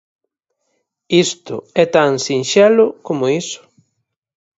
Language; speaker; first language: Galician; native; Galician